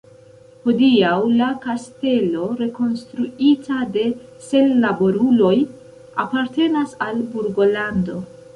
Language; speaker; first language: Esperanto; non-native, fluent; Central Kurdish